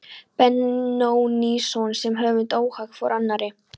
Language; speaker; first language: Icelandic; non-native, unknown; Polish